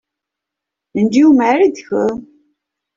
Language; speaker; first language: English; native; English